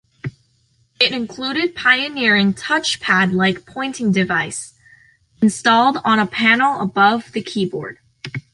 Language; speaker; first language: English; native; English